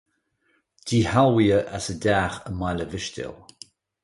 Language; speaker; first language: Irish; native; Irish